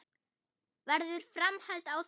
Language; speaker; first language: Icelandic; non-native, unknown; German